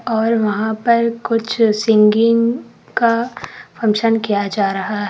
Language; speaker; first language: Hindi; non-native, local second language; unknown